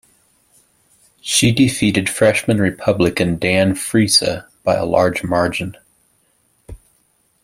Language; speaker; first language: English; native; English